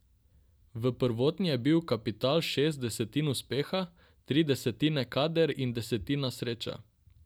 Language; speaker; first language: Slovenian; non-native, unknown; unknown